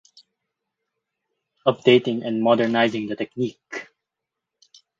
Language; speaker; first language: English; non-native, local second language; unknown